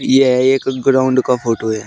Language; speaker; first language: Hindi; native; Hindi